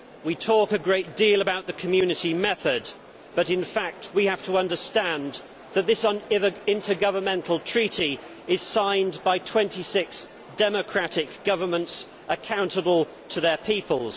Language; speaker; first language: English; native; English